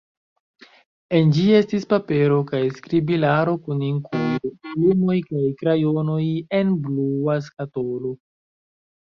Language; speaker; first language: Esperanto; non-native, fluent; Chinese